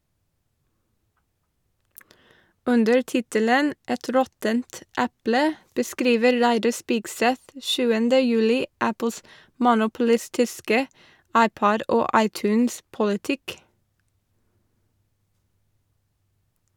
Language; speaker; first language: Norwegian; non-native, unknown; English